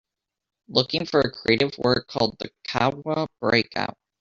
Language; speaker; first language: English; native; English